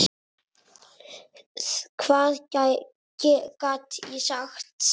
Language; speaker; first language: Icelandic; non-native, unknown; Italian